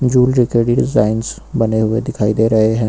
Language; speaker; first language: Hindi; native; Hindi